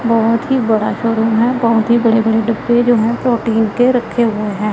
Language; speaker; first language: Hindi; non-native, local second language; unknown